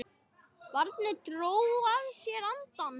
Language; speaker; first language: Icelandic; native; Icelandic